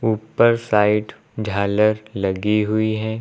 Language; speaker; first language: Hindi; native; Hindi